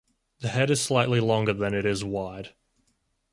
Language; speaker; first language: English; native; English